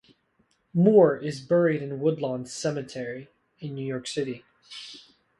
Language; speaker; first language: English; native; English